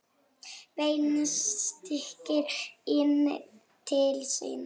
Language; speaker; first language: Icelandic; non-native, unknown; Polish